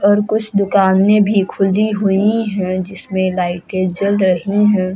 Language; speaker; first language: Hindi; native; Hindi